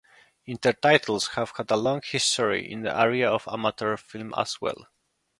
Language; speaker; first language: English; non-native, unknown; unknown